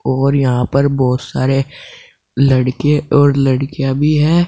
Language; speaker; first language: Hindi; native; Hindi